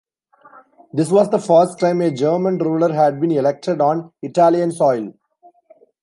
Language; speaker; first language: English; non-native, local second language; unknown